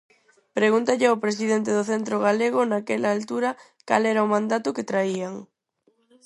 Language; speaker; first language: Galician; non-native, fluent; Spanish